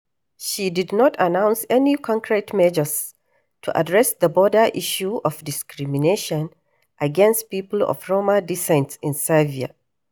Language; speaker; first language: English; non-native, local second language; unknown